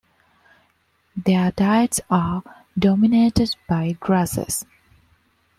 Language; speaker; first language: English; non-native, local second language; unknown